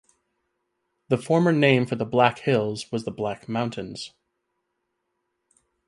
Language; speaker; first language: English; native; English